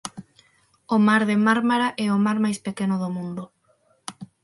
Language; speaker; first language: Galician; non-native, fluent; Spanish